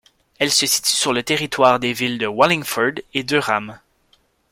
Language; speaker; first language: French; native; French